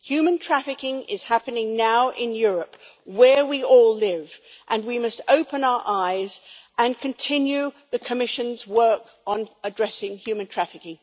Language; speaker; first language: English; native; English